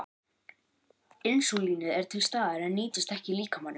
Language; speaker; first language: Icelandic; native; Icelandic